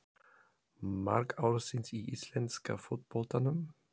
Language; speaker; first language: Icelandic; non-native, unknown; German